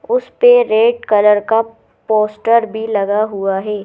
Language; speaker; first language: Hindi; native; Hindi